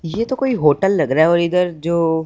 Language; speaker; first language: Hindi; non-native, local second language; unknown